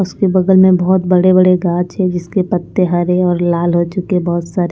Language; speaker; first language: Hindi; non-native, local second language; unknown